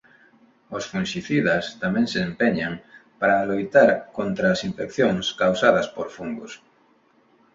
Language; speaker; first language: Galician; non-native, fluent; Spanish